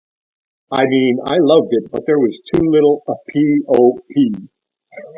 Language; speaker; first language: English; native; English